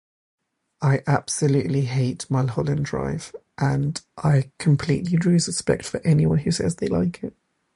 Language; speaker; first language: English; native; English